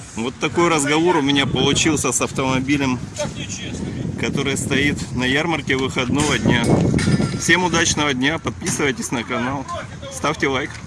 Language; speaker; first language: Russian; native; Russian